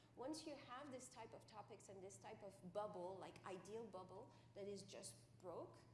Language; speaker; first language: English; non-native, fluent; French